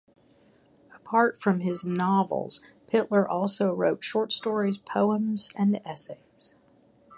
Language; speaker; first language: English; native; English